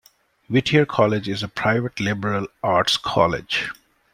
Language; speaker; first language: English; non-native, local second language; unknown